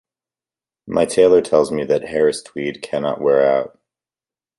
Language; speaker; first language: English; native; English